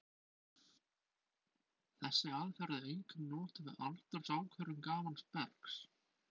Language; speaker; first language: Icelandic; non-native, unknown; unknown